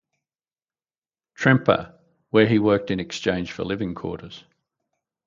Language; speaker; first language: English; native; English